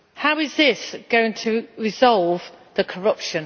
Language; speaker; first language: English; native; English